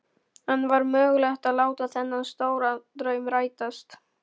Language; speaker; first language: Icelandic; non-native, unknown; Polish